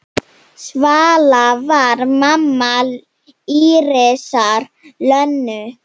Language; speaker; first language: Icelandic; non-native, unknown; Slovenian